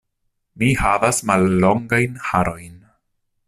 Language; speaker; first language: Esperanto; non-native, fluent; Italian